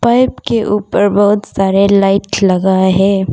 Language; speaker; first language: Hindi; non-native, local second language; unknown